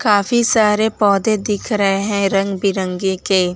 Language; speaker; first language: Hindi; non-native, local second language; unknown